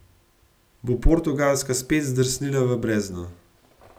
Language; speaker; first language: Slovenian; native; Slovenian